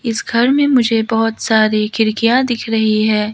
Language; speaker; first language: Hindi; non-native, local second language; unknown